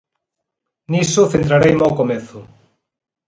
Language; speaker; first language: Galician; native; Galician